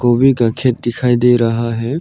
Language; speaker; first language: Hindi; non-native, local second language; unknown